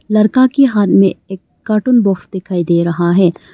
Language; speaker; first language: Hindi; non-native, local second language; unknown